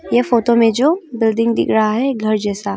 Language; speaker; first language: Hindi; non-native, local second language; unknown